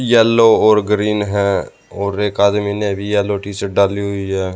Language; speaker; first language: Hindi; native; Hindi